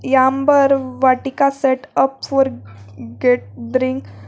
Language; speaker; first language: English; non-native, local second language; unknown